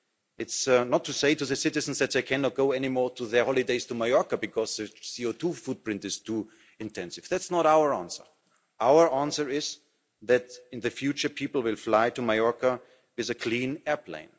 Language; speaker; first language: English; non-native, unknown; German